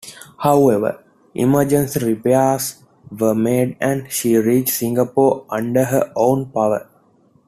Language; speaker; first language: English; non-native, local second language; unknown